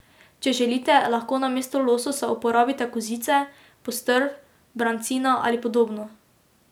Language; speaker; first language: Slovenian; native; Slovenian